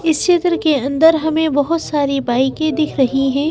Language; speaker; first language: Hindi; native; Hindi